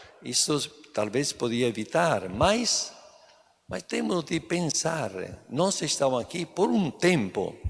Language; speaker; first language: Portuguese; non-native, fluent; Italian